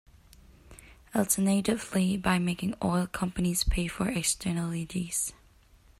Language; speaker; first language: English; native; English